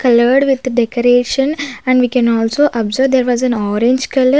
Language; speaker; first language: English; non-native, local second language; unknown